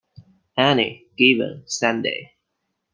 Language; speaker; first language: English; non-native, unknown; Chinese